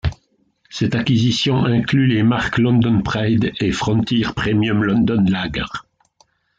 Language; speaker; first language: French; native; French